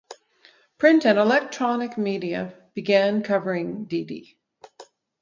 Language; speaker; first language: English; native; English